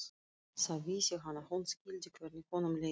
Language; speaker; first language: Icelandic; non-native, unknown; Russian